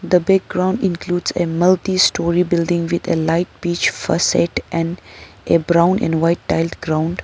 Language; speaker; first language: English; non-native, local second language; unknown